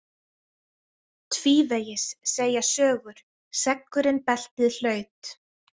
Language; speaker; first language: Icelandic; native; Icelandic